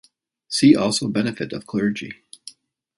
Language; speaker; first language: English; native; English